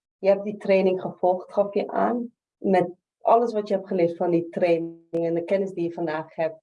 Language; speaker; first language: Dutch; early bilingual, other home language; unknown